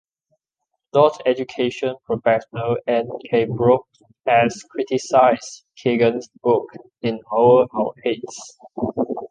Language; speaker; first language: English; non-native, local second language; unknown